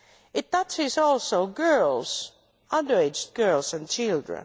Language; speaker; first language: English; non-native, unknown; Finnish